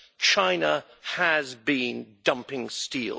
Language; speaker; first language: English; native; English